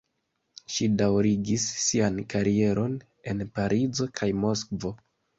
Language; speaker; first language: Esperanto; non-native, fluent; Kinyarwanda